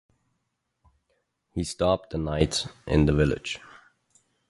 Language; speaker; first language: English; native; English